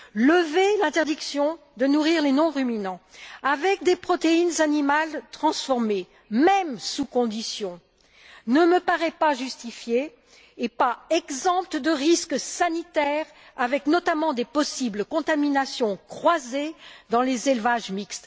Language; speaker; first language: French; native; French